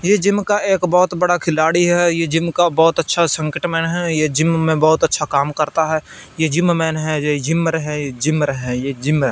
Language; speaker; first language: Hindi; non-native, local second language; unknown